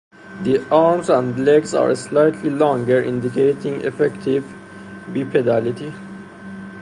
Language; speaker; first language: English; non-native, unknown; Persian